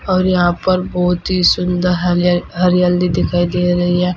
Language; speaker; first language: Hindi; native; Hindi